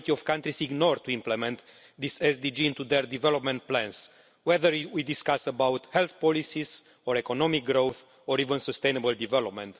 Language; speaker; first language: English; non-native, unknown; Romanian